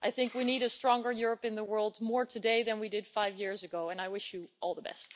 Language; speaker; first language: English; non-native, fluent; Dutch